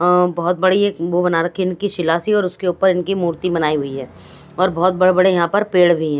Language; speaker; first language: Hindi; native; Hindi